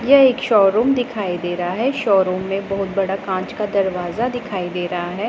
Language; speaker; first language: Hindi; non-native, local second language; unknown